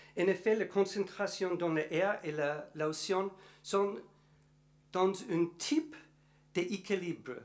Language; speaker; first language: French; non-native, learner; English